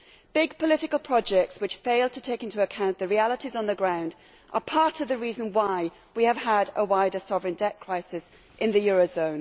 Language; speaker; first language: English; native; English